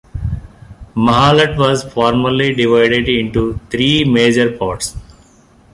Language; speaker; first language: English; non-native, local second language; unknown